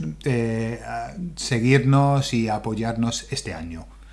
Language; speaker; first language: Spanish; non-native, fluent; English